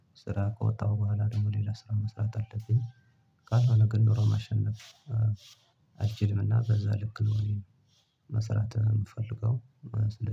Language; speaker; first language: Amharic; non-native, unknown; Tigrinya